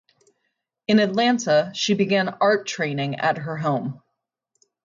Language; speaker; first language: English; native; English